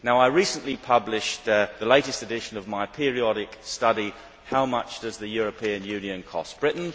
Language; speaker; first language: English; native; English